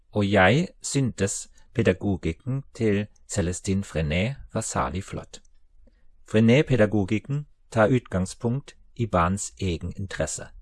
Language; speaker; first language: Norwegian; non-native, related language; German